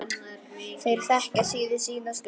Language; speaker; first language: Icelandic; native; Icelandic